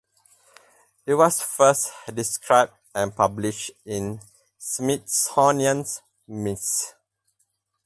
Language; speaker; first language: English; non-native, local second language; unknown